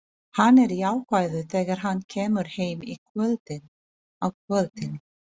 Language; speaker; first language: Icelandic; non-native, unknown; Filipino